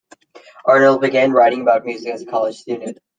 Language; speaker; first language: English; native; English